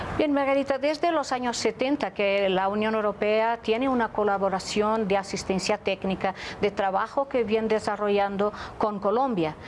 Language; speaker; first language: Spanish; non-native, related language; Portuguese